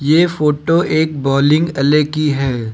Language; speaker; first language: Hindi; native; Hindi